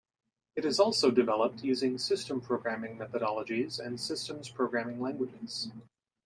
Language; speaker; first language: English; native; English